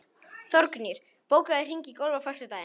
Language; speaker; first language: Icelandic; non-native, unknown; Polish